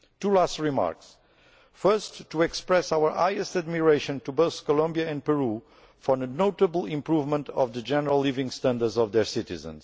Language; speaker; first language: English; non-native, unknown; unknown